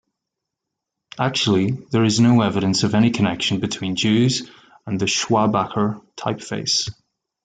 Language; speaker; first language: English; native; English